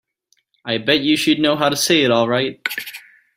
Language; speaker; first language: English; native; English